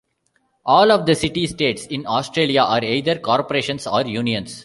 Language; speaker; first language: English; non-native, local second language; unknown